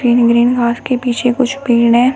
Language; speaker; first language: Hindi; native; Hindi